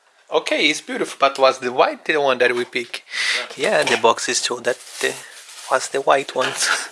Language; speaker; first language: English; non-native, learner; Portuguese